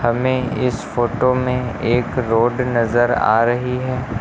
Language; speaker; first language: Hindi; native; Hindi